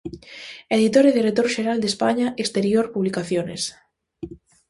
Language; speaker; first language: Galician; native; Galician